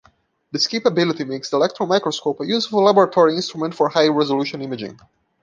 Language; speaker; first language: English; non-native, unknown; Portuguese